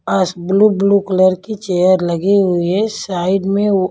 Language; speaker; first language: Hindi; non-native, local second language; Punjabi